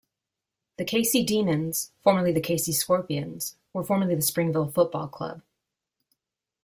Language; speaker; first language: English; native; English